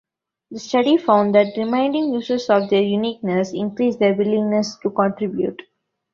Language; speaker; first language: English; non-native, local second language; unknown